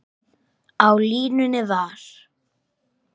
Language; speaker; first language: Icelandic; native; Icelandic